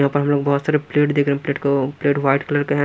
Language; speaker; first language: Hindi; non-native, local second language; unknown